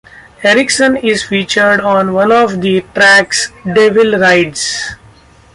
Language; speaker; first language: English; non-native, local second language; Marathi